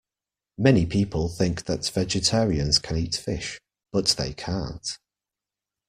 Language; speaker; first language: English; native; English